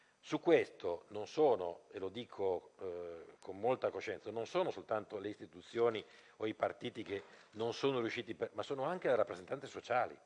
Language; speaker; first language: Italian; native; Italian